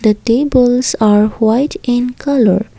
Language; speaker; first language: English; non-native, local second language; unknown